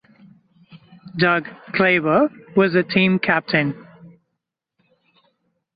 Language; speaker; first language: English; native; English